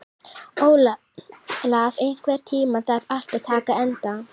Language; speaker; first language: Icelandic; native; Icelandic